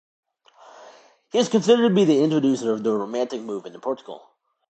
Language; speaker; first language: English; native; English